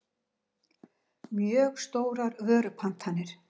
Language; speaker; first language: Icelandic; native; Icelandic